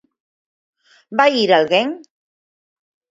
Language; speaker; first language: Galician; native; Galician